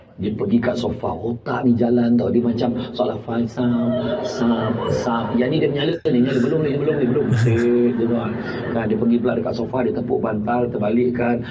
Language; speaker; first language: Malay; native; Malay